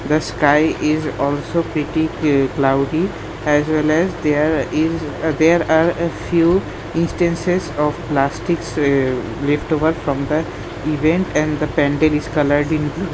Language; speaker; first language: English; non-native, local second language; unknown